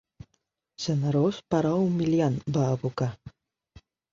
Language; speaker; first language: Catalan; non-native, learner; Spanish